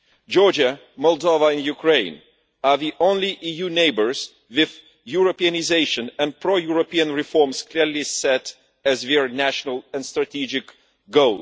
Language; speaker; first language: English; non-native, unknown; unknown